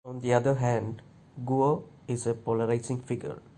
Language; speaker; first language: English; non-native, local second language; Malayalam